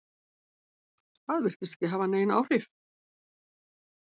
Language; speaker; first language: Icelandic; native; Icelandic